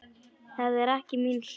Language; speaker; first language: Icelandic; non-native, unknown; Polish